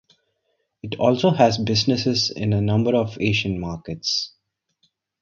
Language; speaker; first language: English; non-native, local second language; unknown